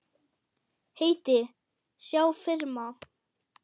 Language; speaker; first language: Icelandic; non-native, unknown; German